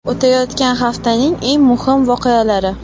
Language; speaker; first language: Uzbek; non-native, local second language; Russian